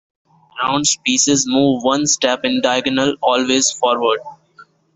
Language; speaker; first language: English; non-native, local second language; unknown